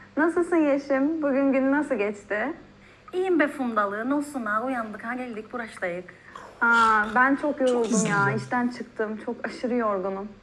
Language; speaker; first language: Turkish; native; Turkish